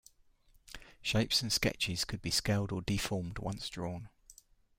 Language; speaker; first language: English; native; English